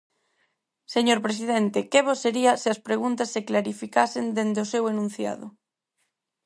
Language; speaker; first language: Galician; non-native, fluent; Spanish